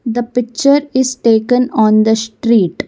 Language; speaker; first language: English; non-native, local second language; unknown